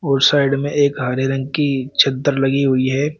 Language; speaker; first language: Hindi; native; Hindi